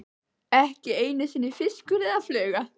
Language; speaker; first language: Icelandic; native; Icelandic